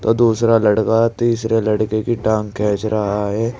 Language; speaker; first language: Hindi; native; Hindi